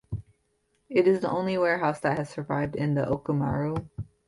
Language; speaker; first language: English; native; English